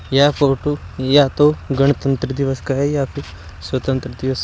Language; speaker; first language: Hindi; native; Hindi